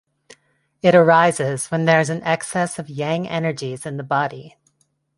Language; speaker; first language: English; non-native, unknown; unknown